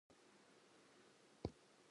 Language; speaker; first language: English; non-native, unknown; Japanese